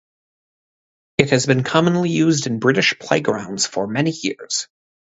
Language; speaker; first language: English; native; English